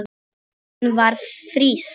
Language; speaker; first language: Icelandic; non-native, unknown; Polish